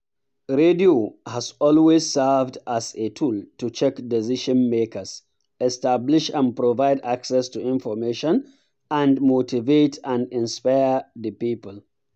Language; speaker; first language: English; non-native, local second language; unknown